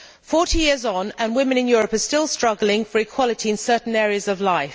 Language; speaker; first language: English; native; English